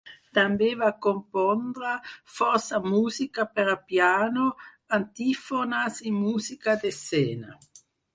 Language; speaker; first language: Catalan; non-native, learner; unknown